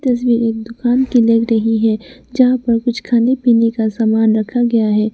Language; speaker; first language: Hindi; non-native, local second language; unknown